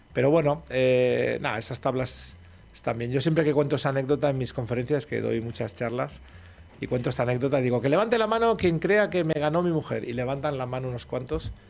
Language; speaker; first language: Spanish; native; Spanish